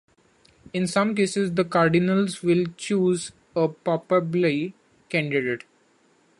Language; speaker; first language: English; non-native, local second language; Marathi